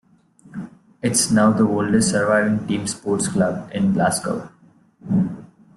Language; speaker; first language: English; non-native, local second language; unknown